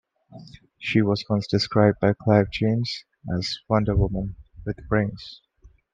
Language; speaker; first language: English; non-native, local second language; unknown